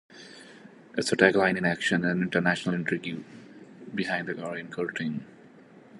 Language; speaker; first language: English; non-native, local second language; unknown